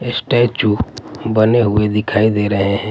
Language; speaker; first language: Hindi; non-native, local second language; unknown